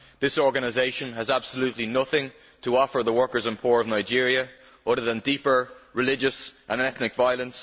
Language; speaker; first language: English; native; English